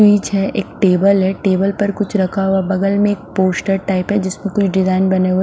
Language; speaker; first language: Hindi; non-native, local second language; Punjabi